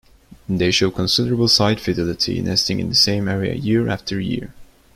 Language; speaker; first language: English; non-native, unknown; Turkish